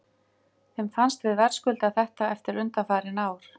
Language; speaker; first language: Icelandic; native; Icelandic